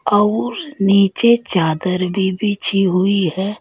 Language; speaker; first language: Hindi; native; Hindi